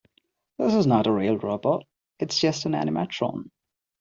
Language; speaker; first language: English; non-native, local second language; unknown